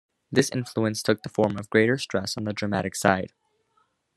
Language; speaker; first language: English; native; English